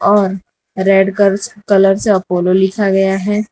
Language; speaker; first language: Hindi; non-native, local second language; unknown